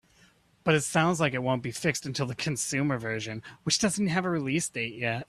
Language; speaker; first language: English; native; English